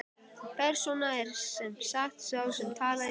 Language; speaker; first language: Icelandic; native; Icelandic